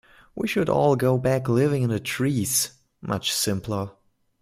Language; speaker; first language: English; non-native, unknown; German